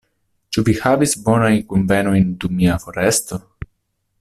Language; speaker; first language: Esperanto; non-native, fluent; Italian